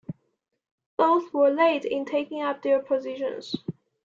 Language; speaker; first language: English; non-native, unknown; Chinese